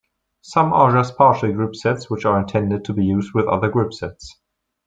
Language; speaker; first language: English; non-native, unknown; German